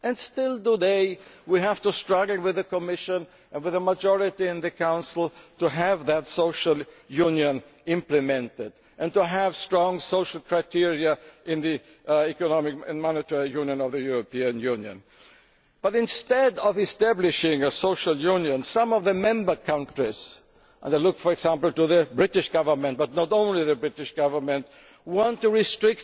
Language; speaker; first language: English; non-native, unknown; German